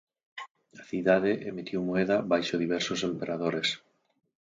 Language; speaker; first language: Galician; native; Galician